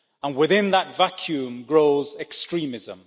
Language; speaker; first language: English; native; English